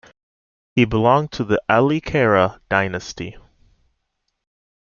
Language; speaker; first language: English; native; English